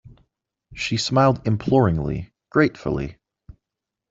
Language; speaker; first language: English; native; English